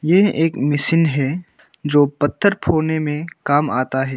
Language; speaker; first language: Hindi; non-native, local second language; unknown